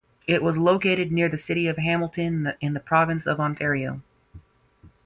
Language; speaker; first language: English; native; English